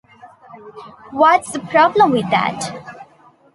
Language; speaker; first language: English; non-native, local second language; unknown